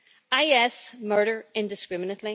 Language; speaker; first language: English; native; English